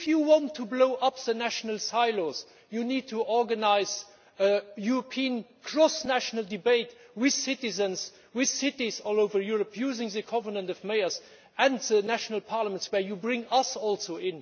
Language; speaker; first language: English; non-native, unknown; German